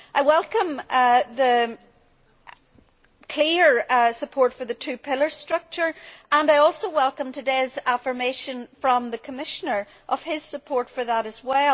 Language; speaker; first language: English; native; English